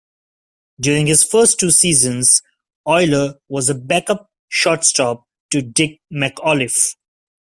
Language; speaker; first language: English; non-native, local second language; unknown